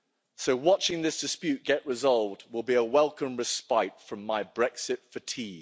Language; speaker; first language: English; native; English